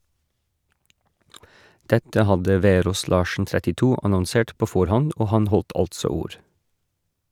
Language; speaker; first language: Norwegian; non-native, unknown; English